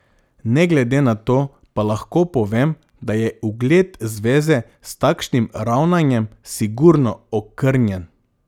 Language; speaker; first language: Slovenian; non-native, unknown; Macedonian